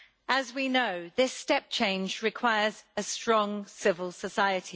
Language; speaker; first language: English; native; English